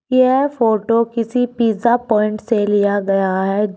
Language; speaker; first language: Hindi; native; Hindi